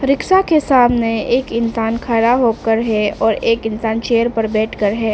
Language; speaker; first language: Hindi; non-native, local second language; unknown